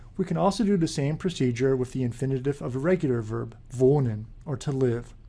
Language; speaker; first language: English; native; English